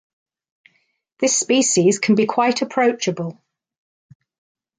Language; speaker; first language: English; native; English